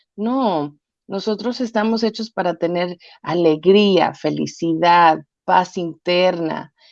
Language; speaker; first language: Spanish; early bilingual, heritage; Spanish